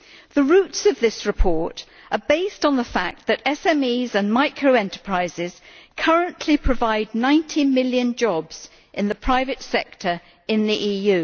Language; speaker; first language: English; native; English